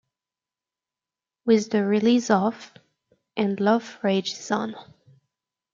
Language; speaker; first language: English; native; English